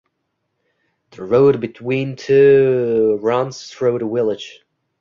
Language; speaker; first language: English; non-native, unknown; Uzbek